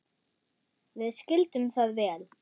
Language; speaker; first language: Icelandic; non-native, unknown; German